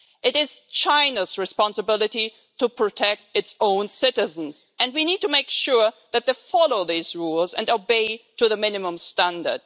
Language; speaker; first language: English; non-native, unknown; German